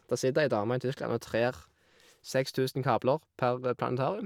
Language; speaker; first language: Norwegian; native; Norwegian